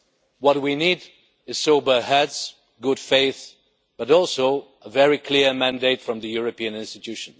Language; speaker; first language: English; non-native, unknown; Bulgarian